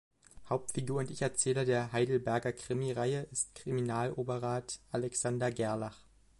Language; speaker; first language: German; native; German